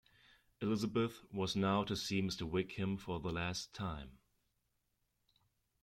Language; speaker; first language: English; non-native, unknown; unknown